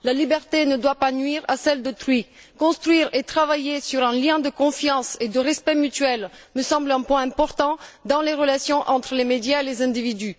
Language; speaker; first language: French; non-native, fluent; Bulgarian